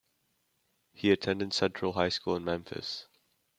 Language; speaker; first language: English; native; English